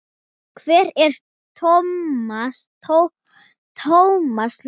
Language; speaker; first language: Icelandic; non-native, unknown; Thai